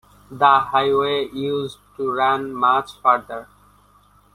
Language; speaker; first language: English; non-native, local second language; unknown